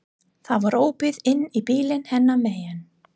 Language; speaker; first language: Icelandic; non-native, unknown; English